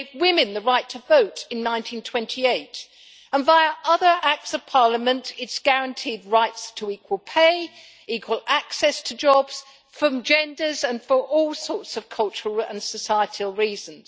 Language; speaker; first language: English; native; English